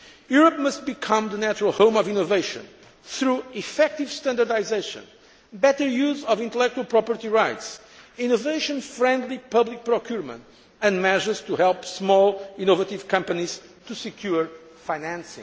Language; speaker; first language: English; non-native, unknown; Portuguese